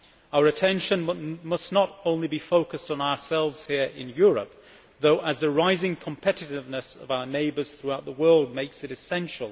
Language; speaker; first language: English; native; English